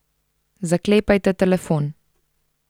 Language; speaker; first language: Slovenian; native; Slovenian